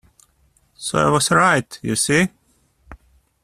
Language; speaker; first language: English; native; English